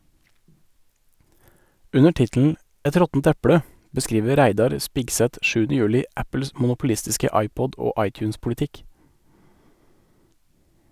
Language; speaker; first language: Norwegian; native; Norwegian